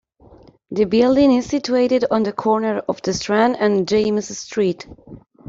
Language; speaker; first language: English; non-native, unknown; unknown